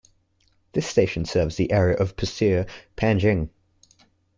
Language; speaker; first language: English; native; English